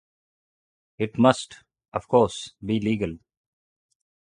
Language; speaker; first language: English; non-native, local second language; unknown